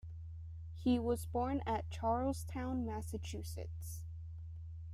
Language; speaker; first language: English; native; English